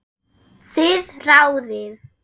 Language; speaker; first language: Icelandic; non-native, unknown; German